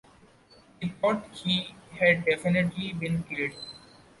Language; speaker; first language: English; non-native, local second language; Marathi